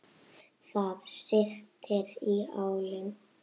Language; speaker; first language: Icelandic; native; Icelandic